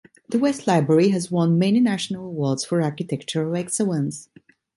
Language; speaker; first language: English; non-native, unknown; Italian